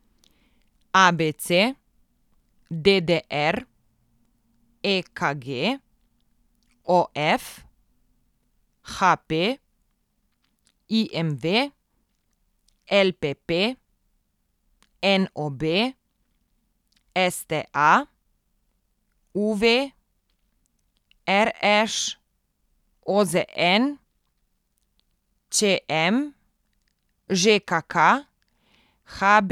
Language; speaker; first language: Slovenian; native; Slovenian